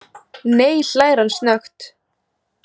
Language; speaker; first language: Icelandic; native; Icelandic